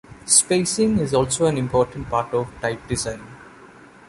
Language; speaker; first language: English; non-native, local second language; Malayalam